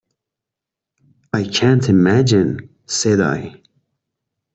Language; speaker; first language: English; non-native, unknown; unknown